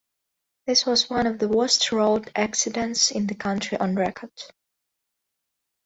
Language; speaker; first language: English; non-native, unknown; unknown